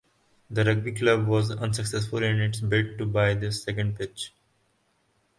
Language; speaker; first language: English; non-native, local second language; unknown